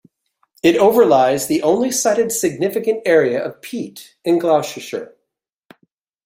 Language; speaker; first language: English; native; English